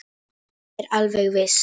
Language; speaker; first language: Icelandic; non-native, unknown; Polish